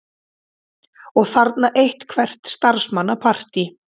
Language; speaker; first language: Icelandic; native; Icelandic